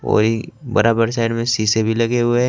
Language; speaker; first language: Hindi; native; Hindi